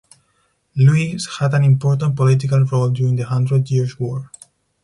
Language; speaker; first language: English; non-native, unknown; Spanish